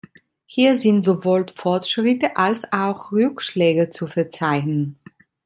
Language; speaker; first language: German; non-native, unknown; Italian